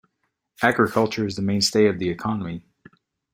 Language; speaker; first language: English; native; English